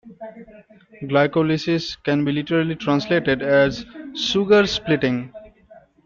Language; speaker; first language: English; non-native, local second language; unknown